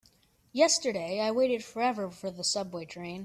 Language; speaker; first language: English; native; English